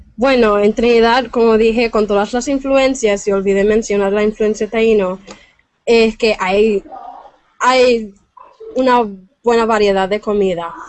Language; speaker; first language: Spanish; non-native, fluent; English